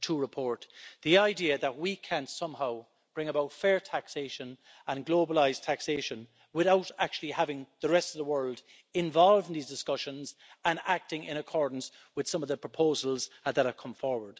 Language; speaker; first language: English; native; English